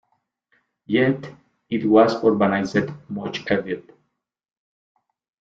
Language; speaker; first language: English; non-native, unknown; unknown